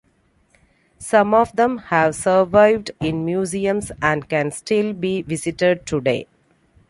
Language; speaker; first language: English; non-native, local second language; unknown